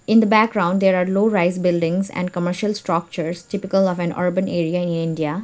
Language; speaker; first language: English; non-native, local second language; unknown